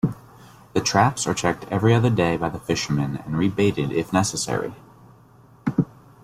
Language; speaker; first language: English; native; English